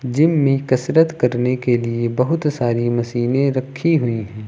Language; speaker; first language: Hindi; native; Hindi